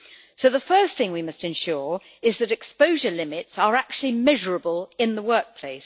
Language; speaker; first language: English; native; English